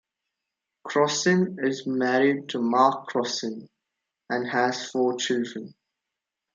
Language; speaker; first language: English; non-native, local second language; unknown